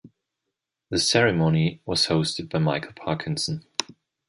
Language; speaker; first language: English; non-native, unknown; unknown